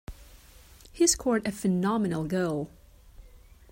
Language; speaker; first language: English; non-native, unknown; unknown